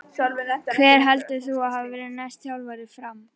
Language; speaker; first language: Icelandic; native; Icelandic